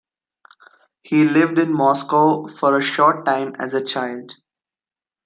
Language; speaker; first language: English; non-native, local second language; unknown